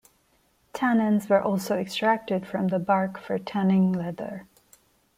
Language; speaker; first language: English; non-native, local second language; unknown